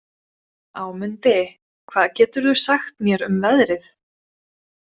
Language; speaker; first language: Icelandic; non-native, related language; Swedish